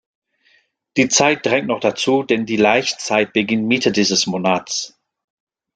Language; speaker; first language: German; non-native, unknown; French